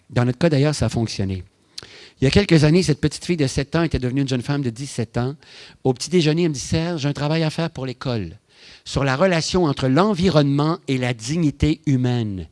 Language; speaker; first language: French; native; French